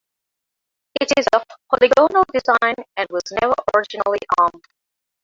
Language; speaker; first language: English; non-native, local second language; Divehi